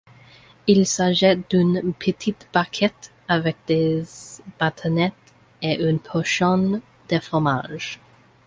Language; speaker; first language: French; non-native, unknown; English